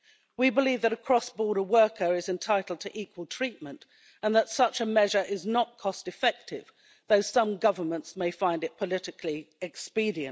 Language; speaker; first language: English; native; English